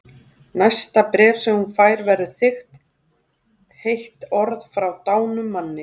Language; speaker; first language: Icelandic; native; Icelandic